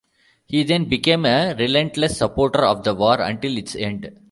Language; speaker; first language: English; non-native, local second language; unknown